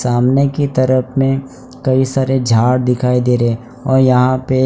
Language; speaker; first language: Hindi; non-native, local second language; Gujarati